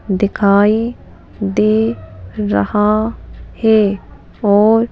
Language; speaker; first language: Hindi; native; Hindi